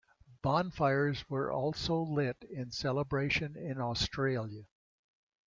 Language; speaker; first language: English; native; English